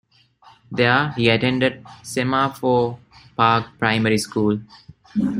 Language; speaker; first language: English; non-native, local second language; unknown